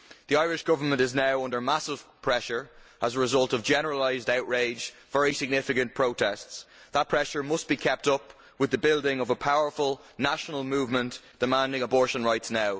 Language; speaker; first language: English; native; English